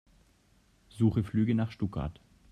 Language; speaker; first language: German; native; German